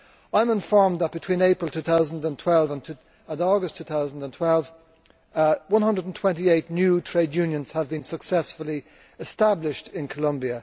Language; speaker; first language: English; native; English